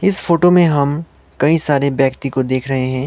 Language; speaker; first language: Hindi; non-native, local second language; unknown